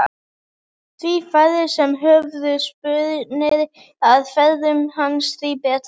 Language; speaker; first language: Icelandic; native; Icelandic